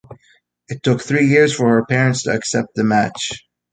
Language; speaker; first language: English; native; English